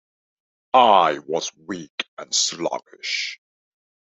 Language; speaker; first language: English; non-native, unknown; Dutch